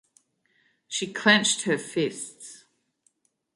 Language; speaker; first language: English; native; English